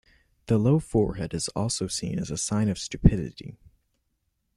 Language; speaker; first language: English; native; English